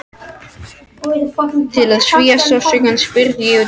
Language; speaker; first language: Icelandic; non-native, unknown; French